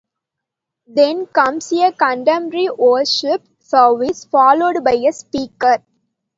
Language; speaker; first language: English; non-native, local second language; Tamil